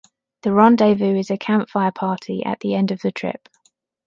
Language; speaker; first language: English; native; English